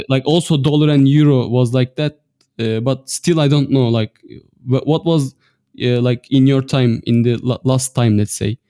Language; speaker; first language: English; non-native, fluent; Turkish